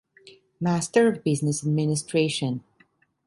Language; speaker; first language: English; non-native, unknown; Italian